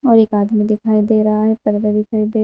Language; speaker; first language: Hindi; native; Hindi